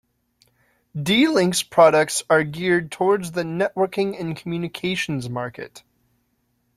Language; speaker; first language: English; native; English